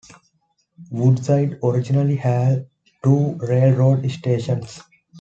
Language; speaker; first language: English; non-native, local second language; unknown